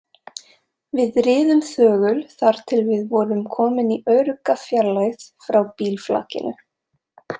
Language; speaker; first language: Icelandic; non-native, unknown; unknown